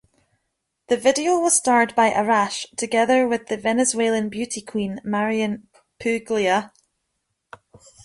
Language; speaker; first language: English; native; English